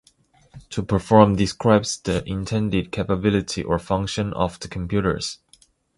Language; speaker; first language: English; non-native, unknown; Chinese